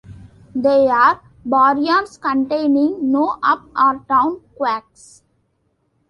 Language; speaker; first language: English; non-native, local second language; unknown